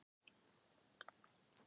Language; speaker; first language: Icelandic; non-native, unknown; Thai